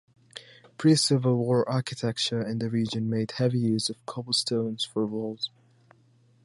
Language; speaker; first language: English; native; English